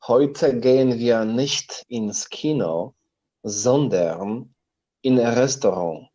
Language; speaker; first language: German; non-native, fluent; Polish